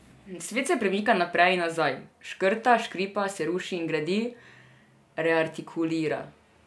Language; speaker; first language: Slovenian; non-native, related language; Serbian